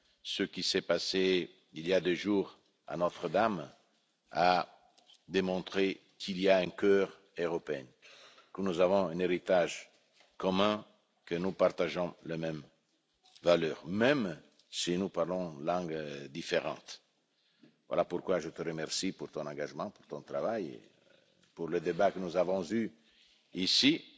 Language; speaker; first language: French; non-native, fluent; Italian